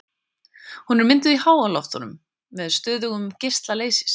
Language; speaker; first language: Icelandic; native; Icelandic